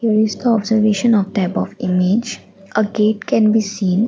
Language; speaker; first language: English; non-native, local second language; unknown